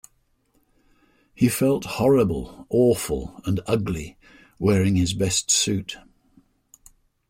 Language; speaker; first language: English; native; English